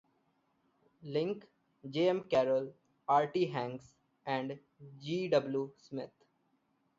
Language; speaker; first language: English; non-native, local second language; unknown